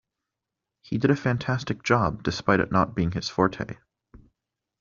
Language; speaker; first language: English; native; English